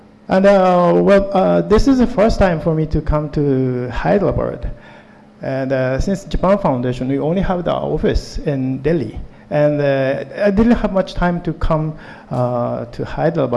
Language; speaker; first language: English; non-native, fluent; Japanese